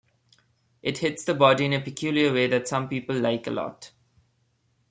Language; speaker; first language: English; non-native, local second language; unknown